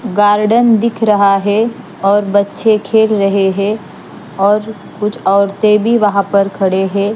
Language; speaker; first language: Hindi; non-native, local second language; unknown